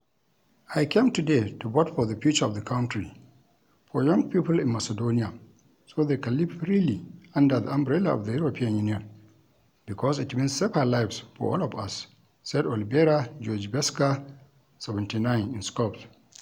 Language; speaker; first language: English; non-native, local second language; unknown